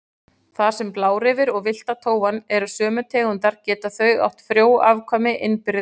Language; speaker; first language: Icelandic; native; Icelandic